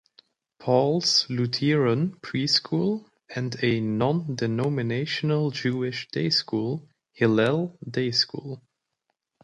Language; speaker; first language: English; native; English